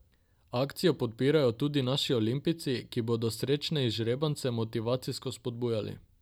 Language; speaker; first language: Slovenian; non-native, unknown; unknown